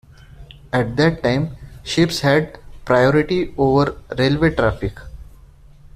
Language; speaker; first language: English; non-native, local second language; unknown